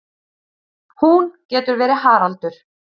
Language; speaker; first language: Icelandic; native; Icelandic